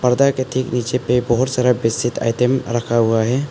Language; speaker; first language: Hindi; non-native, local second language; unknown